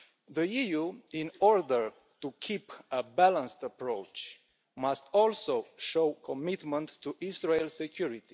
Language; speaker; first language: English; non-native, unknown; Romanian